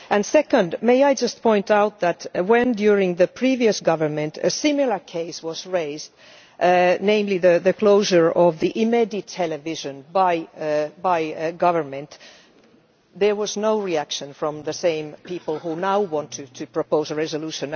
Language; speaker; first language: English; non-native, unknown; Finnish